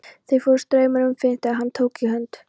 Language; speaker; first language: Icelandic; non-native, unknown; Polish